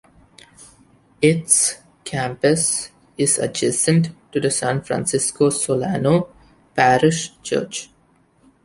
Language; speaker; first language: English; non-native, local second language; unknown